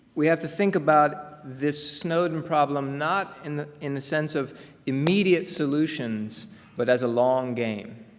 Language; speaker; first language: English; native; English